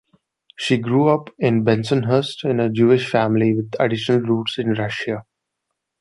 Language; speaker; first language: English; non-native, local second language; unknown